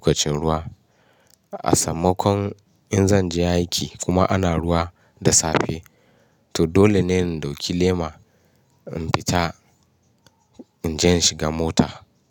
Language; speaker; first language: Hausa; non-native, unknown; Yoruba